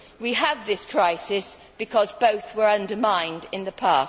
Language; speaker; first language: English; native; English